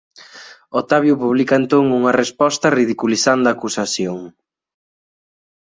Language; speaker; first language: Galician; native; Galician